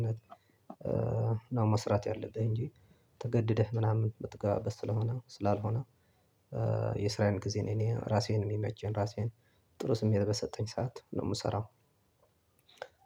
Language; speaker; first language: Amharic; non-native, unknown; Tigrinya